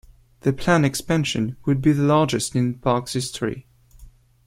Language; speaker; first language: English; non-native, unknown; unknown